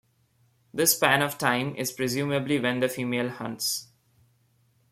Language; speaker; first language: English; non-native, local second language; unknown